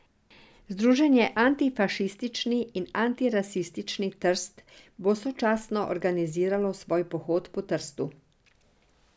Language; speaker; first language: Slovenian; non-native, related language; Serbian